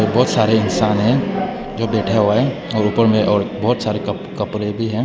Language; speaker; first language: Hindi; non-native, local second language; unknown